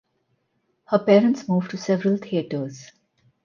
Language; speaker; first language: English; non-native, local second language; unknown